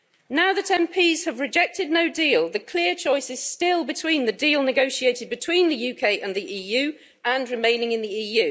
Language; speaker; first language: English; native; English